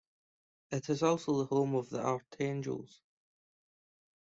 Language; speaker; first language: English; native; English